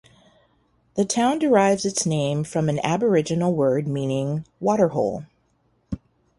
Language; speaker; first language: English; native; English